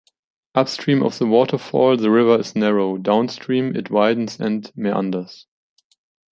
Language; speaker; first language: English; non-native, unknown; German